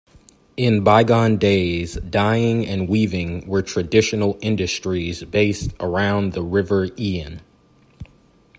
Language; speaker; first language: English; native; English